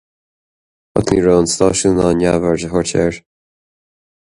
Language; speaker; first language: Irish; non-native, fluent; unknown